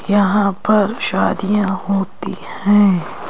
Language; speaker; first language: Hindi; native; Hindi